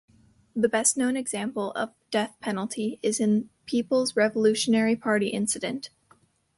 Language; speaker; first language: English; native; English